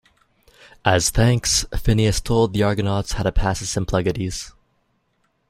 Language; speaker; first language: English; native; English